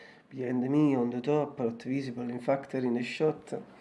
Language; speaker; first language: English; non-native, learner; Italian